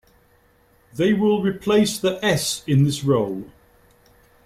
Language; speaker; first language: English; native; English